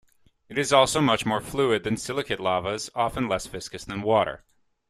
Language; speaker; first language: English; native; English